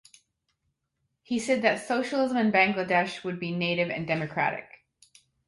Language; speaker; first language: English; native; English